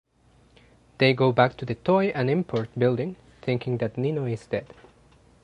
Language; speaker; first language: English; non-native, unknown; Spanish